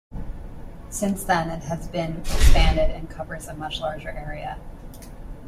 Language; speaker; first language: English; native; English